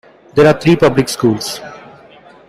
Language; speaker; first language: English; non-native, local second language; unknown